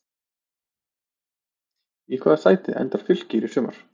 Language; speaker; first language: Icelandic; native; Icelandic